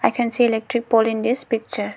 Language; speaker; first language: English; non-native, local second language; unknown